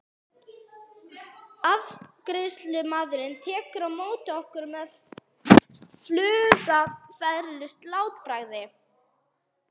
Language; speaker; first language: Icelandic; non-native, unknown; English